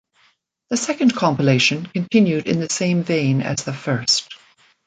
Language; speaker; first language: English; native; English